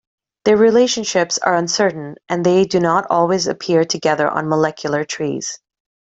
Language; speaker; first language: English; native; English